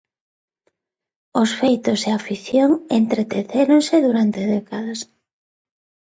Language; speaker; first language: Galician; non-native, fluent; Spanish